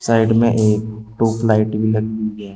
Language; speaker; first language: Hindi; native; Hindi